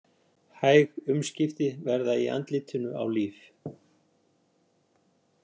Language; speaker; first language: Icelandic; native; Icelandic